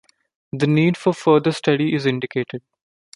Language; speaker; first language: English; non-native, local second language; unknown